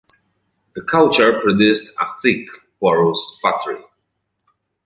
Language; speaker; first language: English; native; English